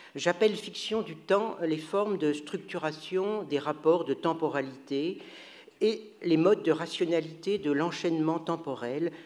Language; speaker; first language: French; native; French